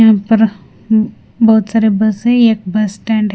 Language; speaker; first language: Hindi; non-native, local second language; Marathi